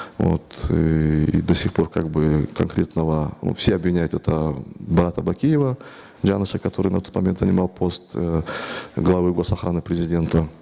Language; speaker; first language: Russian; non-native, local second language; Kyrgyz